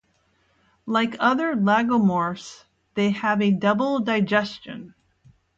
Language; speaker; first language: English; native; English